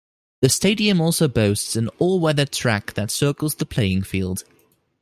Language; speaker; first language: English; non-native, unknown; Dutch